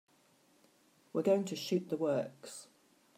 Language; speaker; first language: English; native; English